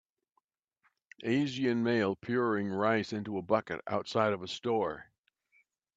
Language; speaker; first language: English; native; English